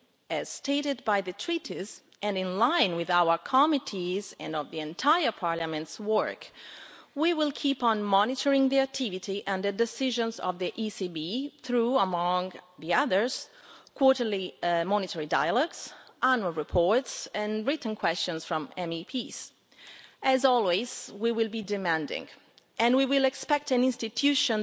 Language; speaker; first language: English; non-native, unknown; Italian